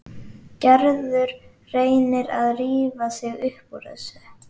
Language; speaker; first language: Icelandic; native; Icelandic